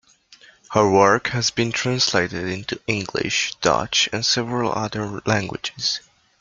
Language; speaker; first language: English; native; English